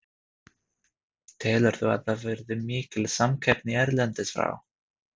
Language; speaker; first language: Icelandic; non-native, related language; Swedish